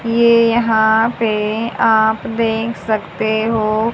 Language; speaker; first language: Hindi; native; Hindi